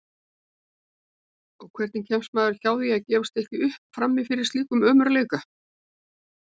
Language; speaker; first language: Icelandic; native; Icelandic